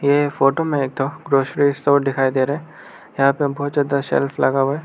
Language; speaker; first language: Hindi; non-native, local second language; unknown